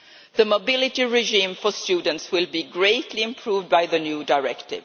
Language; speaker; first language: English; non-native, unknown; Swedish